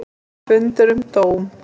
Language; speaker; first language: Icelandic; native; Icelandic